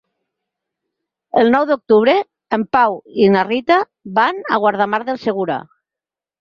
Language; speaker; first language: Catalan; native; Catalan